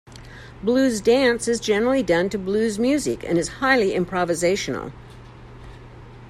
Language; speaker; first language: English; native; English